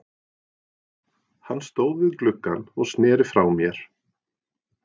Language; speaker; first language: Icelandic; non-native, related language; Norwegian